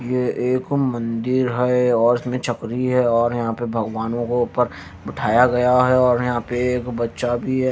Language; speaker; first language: Hindi; native; Hindi